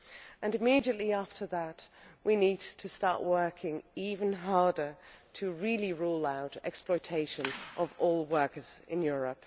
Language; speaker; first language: English; non-native, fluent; Dutch